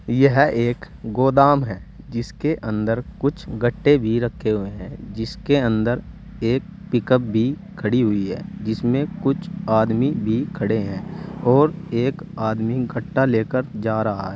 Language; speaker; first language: Hindi; native; Hindi